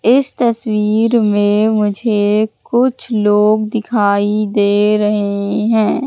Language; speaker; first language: Hindi; native; Hindi